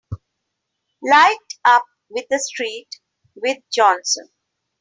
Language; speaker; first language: English; non-native, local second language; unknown